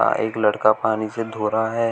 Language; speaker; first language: Hindi; native; Hindi